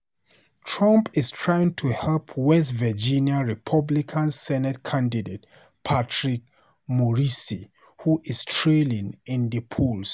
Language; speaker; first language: English; non-native, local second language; Hausa